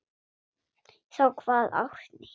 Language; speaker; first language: Icelandic; non-native, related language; Swedish